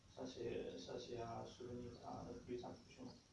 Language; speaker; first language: French; non-native, learner; Chinese